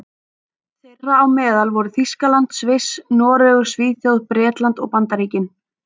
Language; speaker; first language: Icelandic; native; Icelandic